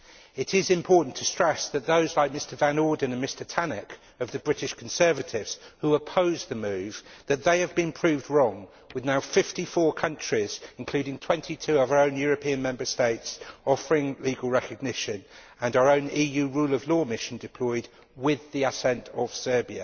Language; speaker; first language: English; native; English